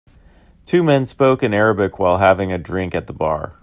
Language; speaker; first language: English; native; English